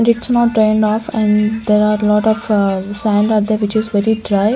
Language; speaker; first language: English; non-native, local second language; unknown